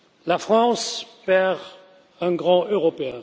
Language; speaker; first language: French; non-native, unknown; German